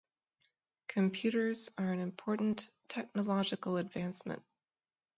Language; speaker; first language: English; native; English